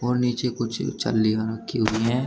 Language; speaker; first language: Hindi; native; Hindi